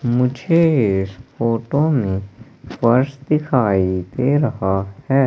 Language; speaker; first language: Hindi; native; Hindi